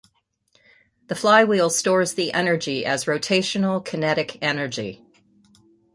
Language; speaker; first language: English; native; English